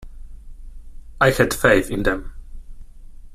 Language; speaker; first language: English; non-native, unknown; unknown